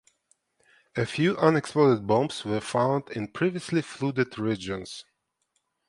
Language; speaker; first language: English; non-native, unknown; Ukrainian